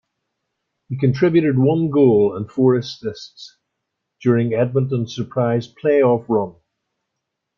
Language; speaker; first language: English; native; English